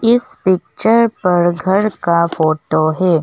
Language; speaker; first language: Hindi; non-native, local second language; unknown